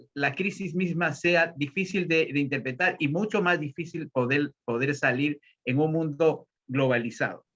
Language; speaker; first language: Spanish; native; Spanish